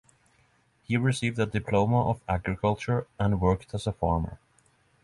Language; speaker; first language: English; non-native, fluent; Norwegian